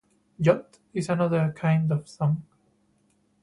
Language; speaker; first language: English; non-native, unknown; Spanish